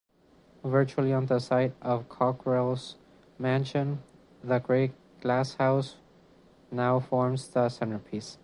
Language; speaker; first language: English; non-native, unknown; Spanish